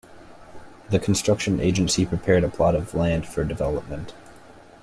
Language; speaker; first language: English; native; English